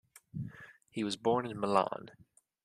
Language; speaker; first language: English; native; English